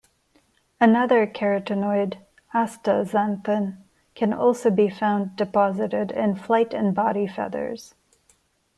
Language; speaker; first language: English; non-native, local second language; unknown